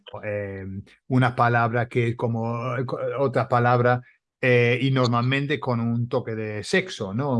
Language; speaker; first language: Spanish; non-native, fluent; English